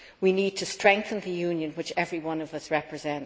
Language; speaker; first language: English; native; English